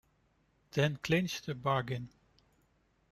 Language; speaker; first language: English; non-native, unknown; Dutch